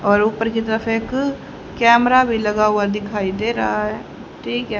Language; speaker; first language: Hindi; native; Hindi